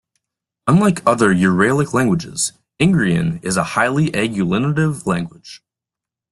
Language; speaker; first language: English; native; English